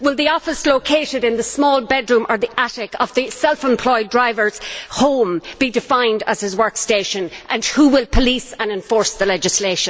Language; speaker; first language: English; native; English